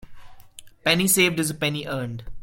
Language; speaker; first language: English; non-native, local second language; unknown